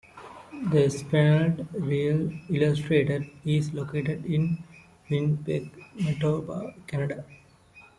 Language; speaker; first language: English; non-native, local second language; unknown